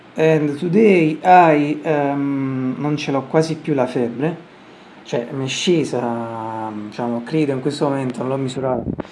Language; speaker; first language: Italian; native; Italian